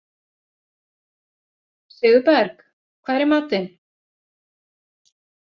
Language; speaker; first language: Icelandic; native; Icelandic